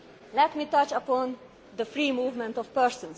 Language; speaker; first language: English; non-native, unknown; Hungarian